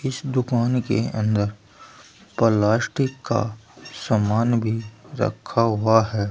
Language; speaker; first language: Hindi; native; Hindi